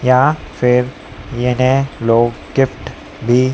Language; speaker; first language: Hindi; native; Hindi